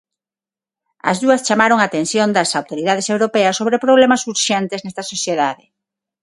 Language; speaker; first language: Galician; non-native, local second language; Spanish